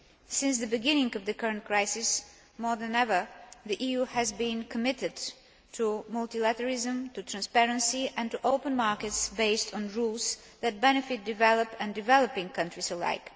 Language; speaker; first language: English; non-native, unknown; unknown